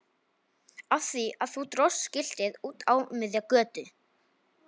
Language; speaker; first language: Icelandic; non-native, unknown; Polish